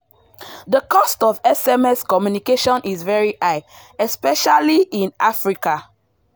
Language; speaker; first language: English; non-native, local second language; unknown